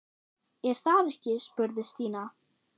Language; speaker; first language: Icelandic; non-native, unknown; German